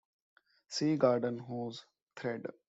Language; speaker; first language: English; non-native, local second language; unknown